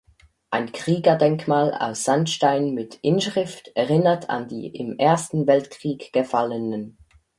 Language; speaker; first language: German; native; German